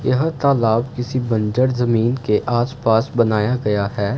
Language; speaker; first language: Hindi; non-native, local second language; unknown